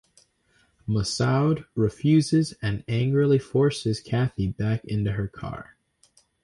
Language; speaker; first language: English; native; English